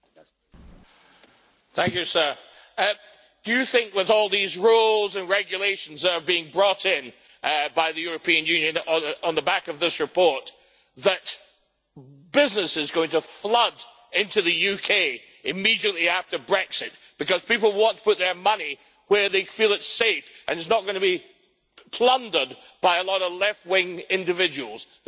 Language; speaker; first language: English; native; English